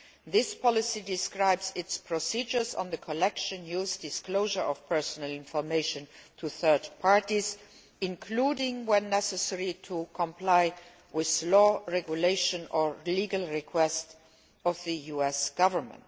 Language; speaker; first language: English; non-native, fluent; Luxembourgish